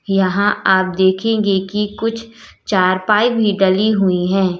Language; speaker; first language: Hindi; native; Hindi